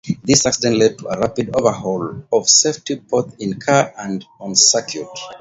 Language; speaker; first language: English; non-native, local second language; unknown